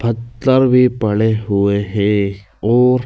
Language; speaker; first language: Hindi; native; Hindi